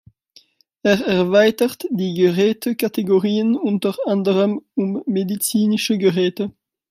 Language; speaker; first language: German; non-native, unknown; French